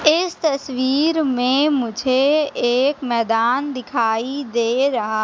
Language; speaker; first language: Hindi; native; Hindi